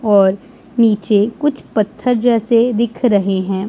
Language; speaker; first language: Hindi; non-native, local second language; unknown